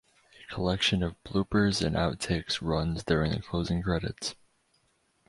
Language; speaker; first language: English; native; English